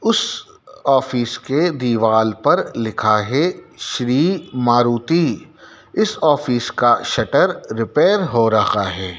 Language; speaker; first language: Hindi; native; Hindi